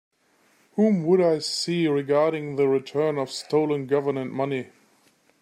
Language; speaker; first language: English; native; English